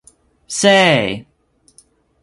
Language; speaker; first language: English; native; English